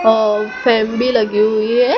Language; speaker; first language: Hindi; non-native, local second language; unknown